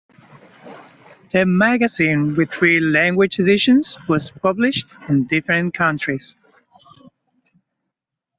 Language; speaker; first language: English; native; English